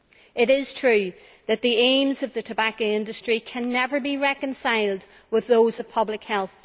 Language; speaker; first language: English; native; English